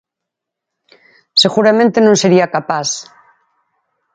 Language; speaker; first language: Galician; native; Galician